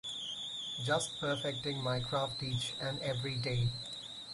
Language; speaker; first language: English; non-native, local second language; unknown